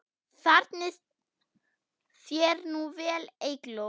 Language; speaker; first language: Icelandic; non-native, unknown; German